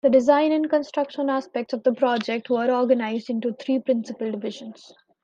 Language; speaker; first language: English; non-native, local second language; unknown